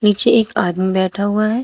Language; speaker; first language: Hindi; native; Hindi